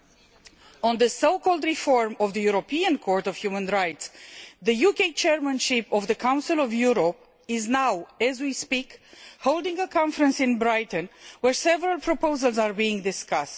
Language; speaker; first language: English; non-native, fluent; Romanian